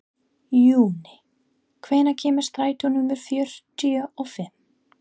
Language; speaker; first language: Icelandic; non-native, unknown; English